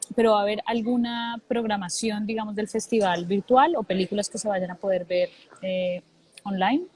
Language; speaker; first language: Spanish; native; Spanish